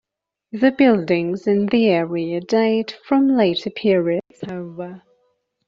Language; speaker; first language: English; non-native, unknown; Persian